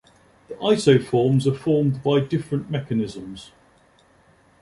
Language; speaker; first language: English; native; English